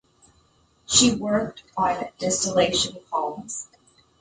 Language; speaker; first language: English; native; English